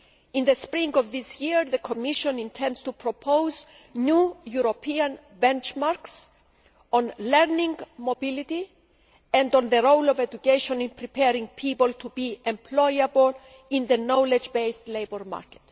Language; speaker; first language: English; non-native, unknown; Greek